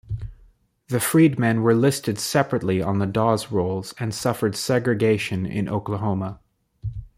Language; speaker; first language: English; native; English